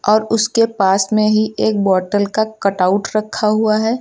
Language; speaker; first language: Hindi; native; Hindi